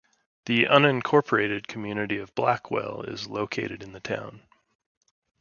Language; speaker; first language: English; native; English